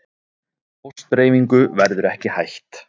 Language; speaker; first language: Icelandic; native; Icelandic